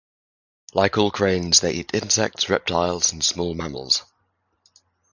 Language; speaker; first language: English; native; English